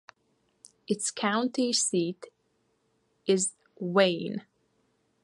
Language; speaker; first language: English; non-native, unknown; Latvian